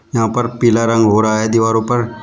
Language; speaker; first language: Hindi; native; Hindi